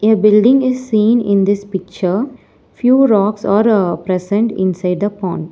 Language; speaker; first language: English; non-native, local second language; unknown